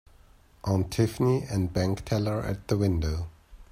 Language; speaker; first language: English; native; English